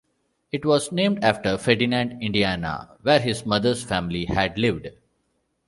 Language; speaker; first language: English; non-native, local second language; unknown